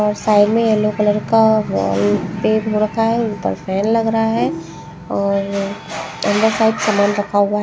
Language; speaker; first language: Hindi; non-native, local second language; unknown